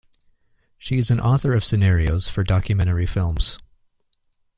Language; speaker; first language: English; native; English